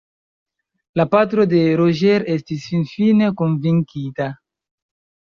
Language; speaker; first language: Esperanto; non-native, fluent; Chinese